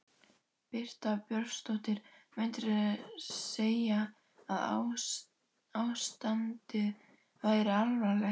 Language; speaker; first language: Icelandic; native; Icelandic